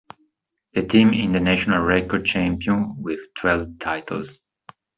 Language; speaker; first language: English; non-native, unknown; Italian